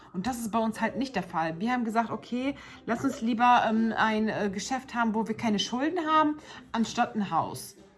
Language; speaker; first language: German; early bilingual, other home language; Turkish